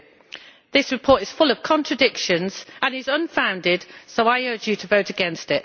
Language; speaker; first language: English; native; English